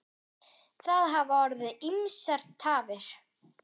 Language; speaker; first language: Icelandic; non-native, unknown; German